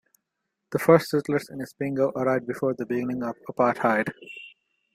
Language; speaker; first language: English; non-native, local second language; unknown